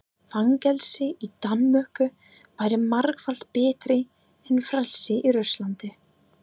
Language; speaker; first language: Icelandic; non-native, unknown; English